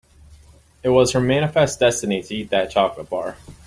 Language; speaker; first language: English; native; English